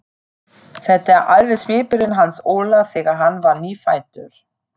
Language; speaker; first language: Icelandic; non-native, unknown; German